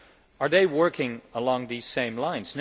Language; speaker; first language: English; non-native, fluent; Dutch